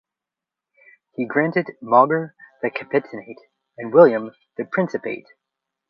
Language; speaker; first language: English; native; English